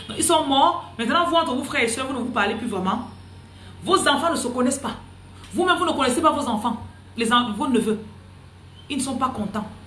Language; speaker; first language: French; non-native, local second language; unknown